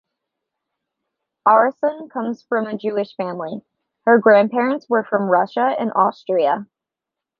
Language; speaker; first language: English; native; English